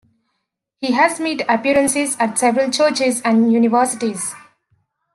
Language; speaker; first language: English; native; English